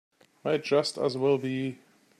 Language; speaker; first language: English; native; English